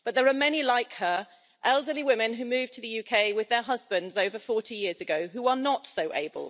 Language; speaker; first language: English; native; English